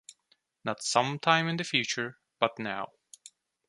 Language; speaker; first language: English; non-native, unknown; Turkish